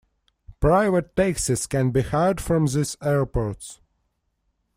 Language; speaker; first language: English; non-native, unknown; Russian